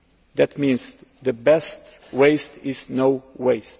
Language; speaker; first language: English; non-native, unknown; Slovenian